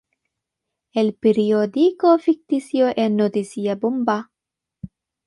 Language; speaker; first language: Spanish; non-native, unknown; Bangla